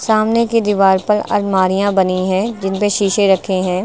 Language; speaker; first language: Hindi; native; Hindi